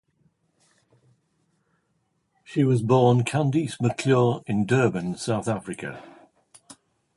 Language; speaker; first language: English; native; English